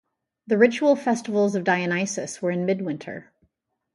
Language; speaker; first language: English; native; English